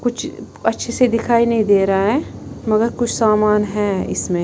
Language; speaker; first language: Hindi; non-native, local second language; Punjabi